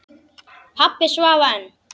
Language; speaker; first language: Icelandic; native; Icelandic